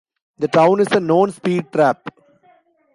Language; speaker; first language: English; non-native, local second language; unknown